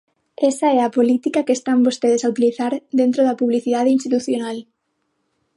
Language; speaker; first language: Galician; non-native, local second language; Spanish